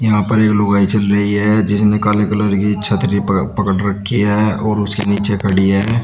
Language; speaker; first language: Hindi; native; Hindi